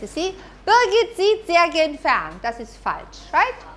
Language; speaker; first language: German; native; German